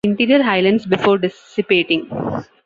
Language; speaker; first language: English; non-native, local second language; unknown